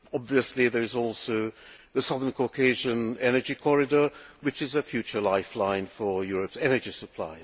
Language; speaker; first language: English; non-native, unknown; Hungarian